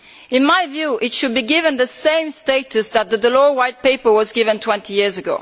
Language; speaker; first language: English; non-native, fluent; Italian